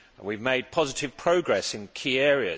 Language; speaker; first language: English; native; English